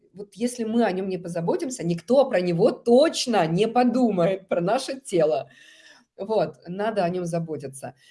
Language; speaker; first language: Russian; native; Russian